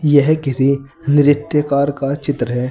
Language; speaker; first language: Hindi; native; Hindi